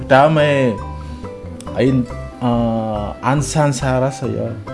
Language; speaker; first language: Korean; non-native, learner; Indonesian